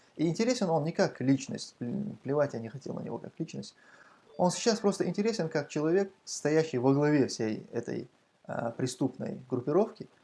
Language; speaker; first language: Russian; non-native, local second language; Chechen